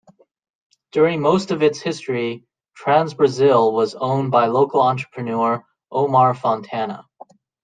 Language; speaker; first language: English; native; English